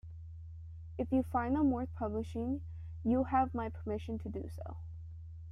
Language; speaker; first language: English; native; English